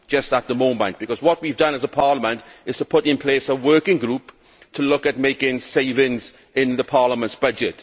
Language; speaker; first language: English; native; English